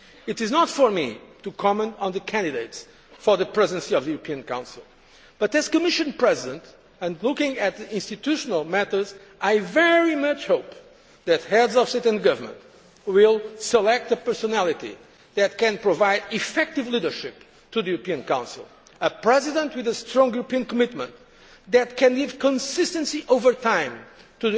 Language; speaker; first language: English; non-native, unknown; Portuguese